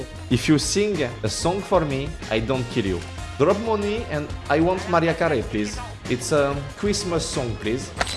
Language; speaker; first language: English; non-native, learner; French